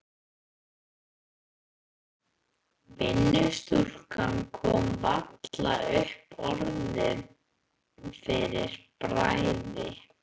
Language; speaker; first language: Icelandic; native; Icelandic